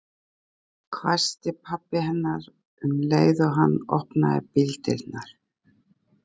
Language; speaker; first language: Icelandic; native; Icelandic